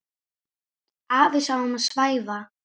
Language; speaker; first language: Icelandic; native; Icelandic